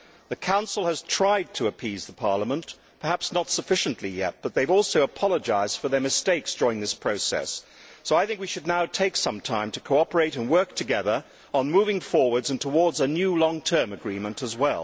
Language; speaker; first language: English; native; English